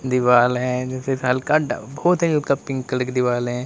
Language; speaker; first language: Hindi; native; Hindi